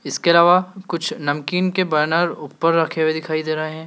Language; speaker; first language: Hindi; native; Hindi